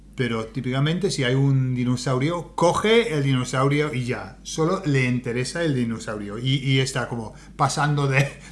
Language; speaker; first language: Spanish; non-native, fluent; English